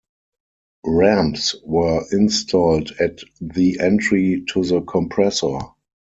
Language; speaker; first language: English; non-native, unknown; German